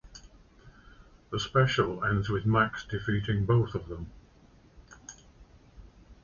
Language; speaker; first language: English; native; English